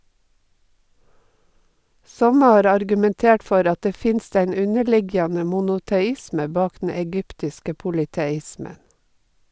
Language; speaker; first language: Norwegian; native; Norwegian